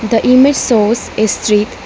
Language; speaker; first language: English; non-native, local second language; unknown